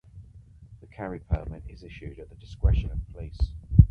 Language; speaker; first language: English; native; English